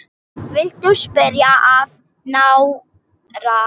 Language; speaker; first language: Icelandic; non-native, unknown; English